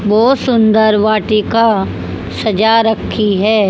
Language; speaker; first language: Hindi; native; Hindi